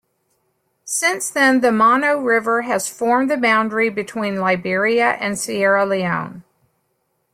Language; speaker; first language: English; native; English